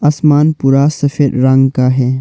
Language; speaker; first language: Hindi; non-native, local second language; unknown